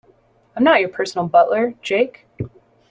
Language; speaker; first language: English; native; English